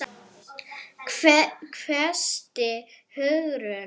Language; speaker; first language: Icelandic; non-native, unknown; Arabic